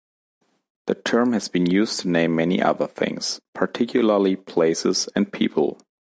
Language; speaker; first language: English; non-native, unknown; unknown